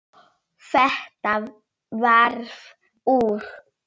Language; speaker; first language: Icelandic; non-native, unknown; Polish